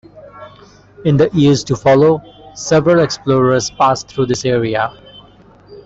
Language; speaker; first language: English; non-native, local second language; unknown